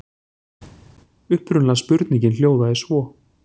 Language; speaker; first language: Icelandic; native; Icelandic